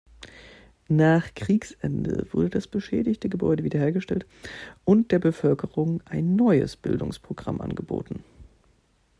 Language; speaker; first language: German; native; German